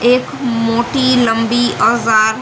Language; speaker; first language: Hindi; non-native, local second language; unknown